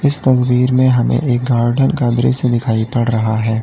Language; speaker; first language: Hindi; native; Hindi